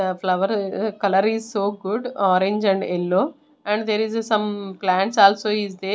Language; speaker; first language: English; non-native, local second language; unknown